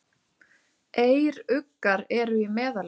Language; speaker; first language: Icelandic; native; Icelandic